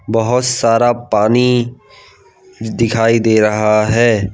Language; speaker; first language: Hindi; non-native, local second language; Gujarati